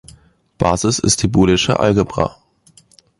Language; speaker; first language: German; native; German